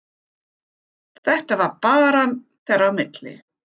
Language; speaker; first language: Icelandic; non-native, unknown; German